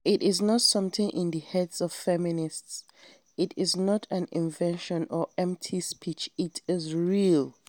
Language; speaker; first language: English; non-native, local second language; Hausa